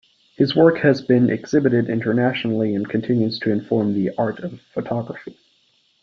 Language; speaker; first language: English; native; English